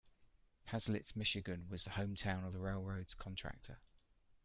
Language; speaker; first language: English; native; English